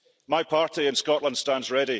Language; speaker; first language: English; early bilingual, heritage; English